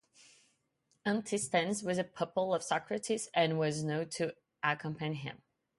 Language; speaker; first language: English; non-native, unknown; Portuguese